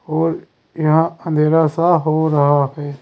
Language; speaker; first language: Hindi; native; Hindi